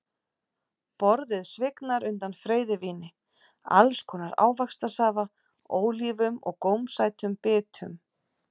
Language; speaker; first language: Icelandic; native; Icelandic